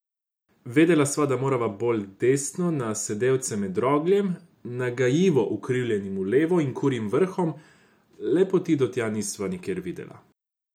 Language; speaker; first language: Slovenian; non-native, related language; Croatian